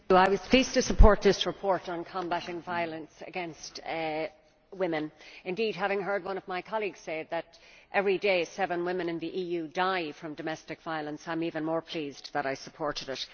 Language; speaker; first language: English; native; English